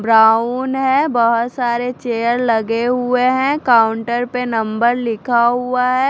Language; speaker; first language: Hindi; non-native, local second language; Punjabi